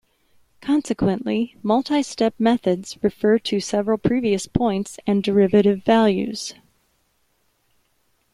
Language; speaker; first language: English; native; English